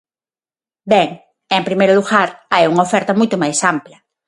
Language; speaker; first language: Galician; non-native, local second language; Spanish